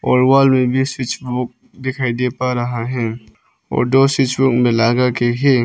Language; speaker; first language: Hindi; non-native, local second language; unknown